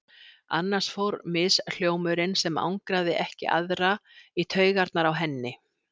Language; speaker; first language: Icelandic; native; Icelandic